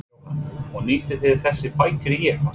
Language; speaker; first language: Icelandic; non-native, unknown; English